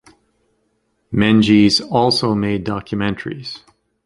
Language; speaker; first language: English; native; English